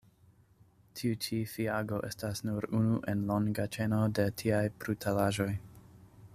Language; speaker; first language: Esperanto; non-native, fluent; English